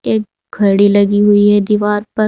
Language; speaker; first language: Hindi; native; Hindi